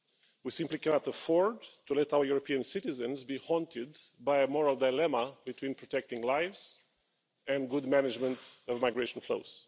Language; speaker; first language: English; non-native, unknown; Romanian